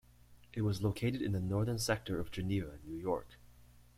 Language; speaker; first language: English; native; English